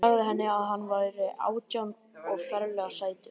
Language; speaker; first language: Icelandic; native; Icelandic